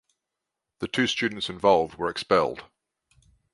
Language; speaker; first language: English; native; English